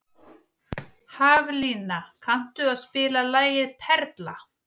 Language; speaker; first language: Icelandic; native; Icelandic